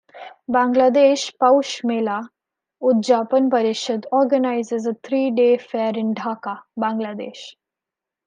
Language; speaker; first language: English; non-native, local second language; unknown